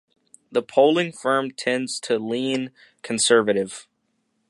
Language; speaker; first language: English; native; English